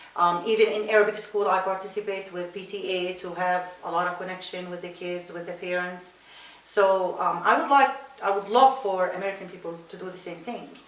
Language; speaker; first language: English; non-native, fluent; Arabic